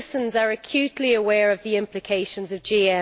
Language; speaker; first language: English; native; English